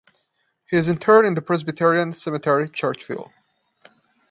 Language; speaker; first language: English; non-native, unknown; Portuguese